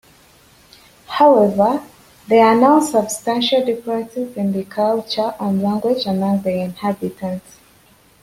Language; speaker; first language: English; native; English